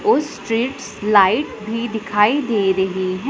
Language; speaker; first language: Hindi; non-native, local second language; Punjabi